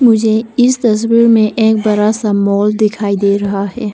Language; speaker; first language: Hindi; non-native, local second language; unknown